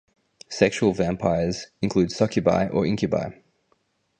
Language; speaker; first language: English; native; English